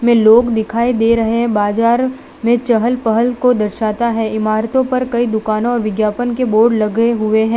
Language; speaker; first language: Hindi; non-native, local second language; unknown